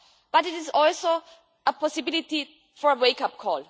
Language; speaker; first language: English; non-native, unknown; German